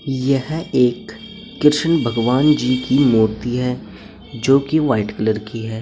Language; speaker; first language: Hindi; native; Hindi